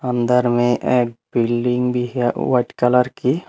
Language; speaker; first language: Hindi; non-native, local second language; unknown